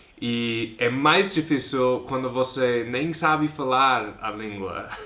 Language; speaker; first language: Portuguese; non-native, fluent; English